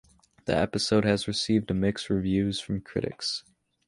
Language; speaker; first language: English; native; English